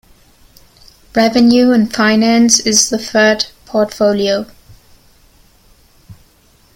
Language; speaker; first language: English; non-native, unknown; German